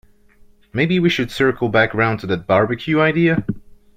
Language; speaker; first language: English; non-native, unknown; French